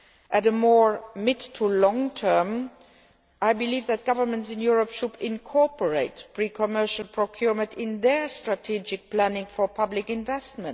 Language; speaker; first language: English; non-native, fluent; Luxembourgish